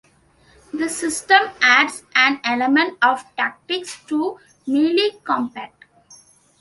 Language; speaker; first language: English; non-native, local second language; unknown